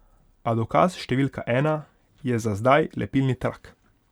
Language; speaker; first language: Slovenian; non-native, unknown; Hungarian